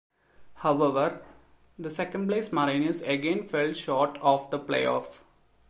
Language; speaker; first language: English; non-native, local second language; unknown